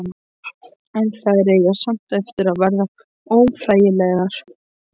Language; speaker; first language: Icelandic; non-native, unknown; Polish